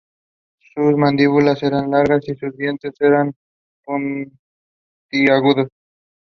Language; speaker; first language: English; non-native, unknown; Spanish